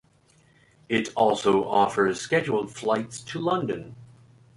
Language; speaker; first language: English; native; English